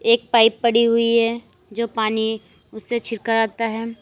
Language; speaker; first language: Hindi; native; Hindi